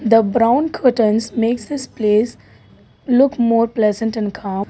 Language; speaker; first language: English; non-native, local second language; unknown